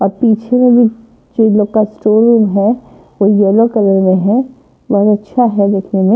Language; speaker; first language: Hindi; non-native, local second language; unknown